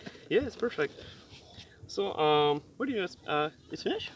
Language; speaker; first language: English; non-native, learner; French